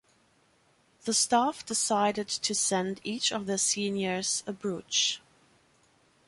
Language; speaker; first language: English; non-native, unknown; German